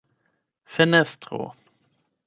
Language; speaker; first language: Esperanto; non-native, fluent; German